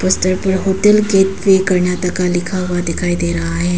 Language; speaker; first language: Hindi; non-native, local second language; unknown